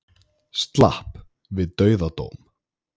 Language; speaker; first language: Icelandic; native; Icelandic